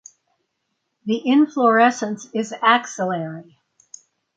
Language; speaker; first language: English; native; English